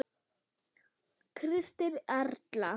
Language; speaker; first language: Icelandic; non-native, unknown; German